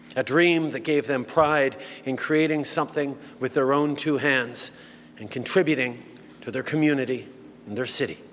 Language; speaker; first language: English; native; English